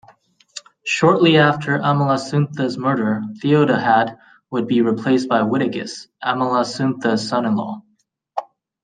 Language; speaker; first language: English; native; English